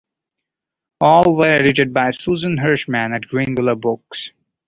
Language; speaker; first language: English; non-native, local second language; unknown